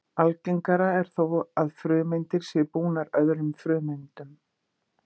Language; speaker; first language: Icelandic; native; Icelandic